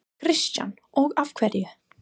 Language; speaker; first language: Icelandic; non-native, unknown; English